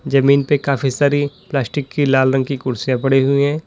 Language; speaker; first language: Hindi; native; Hindi